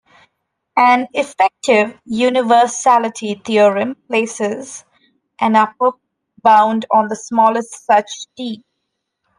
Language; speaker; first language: English; non-native, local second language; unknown